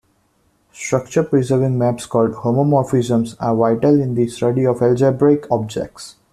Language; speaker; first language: English; non-native, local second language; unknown